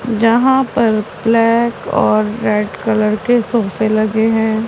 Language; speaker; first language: Hindi; non-native, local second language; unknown